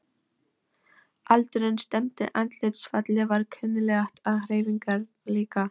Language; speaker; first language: Icelandic; non-native, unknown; Polish